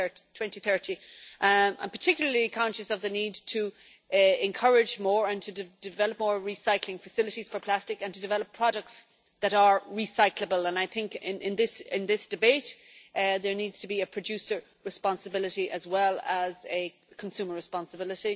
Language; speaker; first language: English; native; English